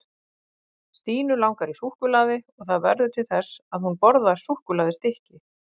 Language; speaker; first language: Icelandic; native; Icelandic